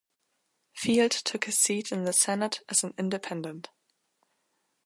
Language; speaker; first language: English; non-native, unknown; German